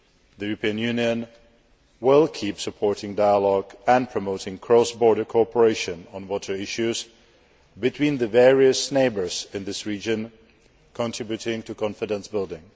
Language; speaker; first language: English; non-native, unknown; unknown